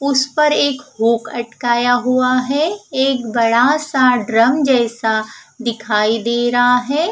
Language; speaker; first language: Hindi; non-native, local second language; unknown